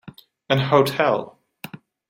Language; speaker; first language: English; non-native, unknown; Dutch